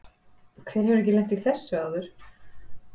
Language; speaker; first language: Icelandic; native; Icelandic